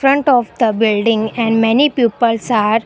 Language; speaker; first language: English; non-native, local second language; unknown